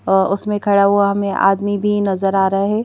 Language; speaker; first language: Hindi; native; Hindi